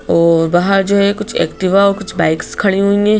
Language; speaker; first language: Hindi; native; Hindi